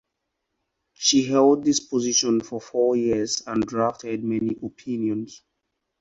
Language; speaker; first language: English; non-native, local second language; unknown